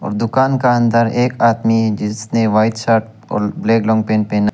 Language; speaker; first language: Hindi; non-native, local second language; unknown